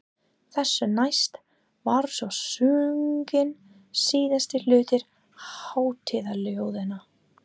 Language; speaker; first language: Icelandic; non-native, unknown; English